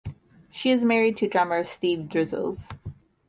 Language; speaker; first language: English; native; English